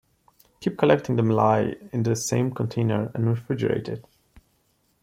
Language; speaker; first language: English; non-native, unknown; Portuguese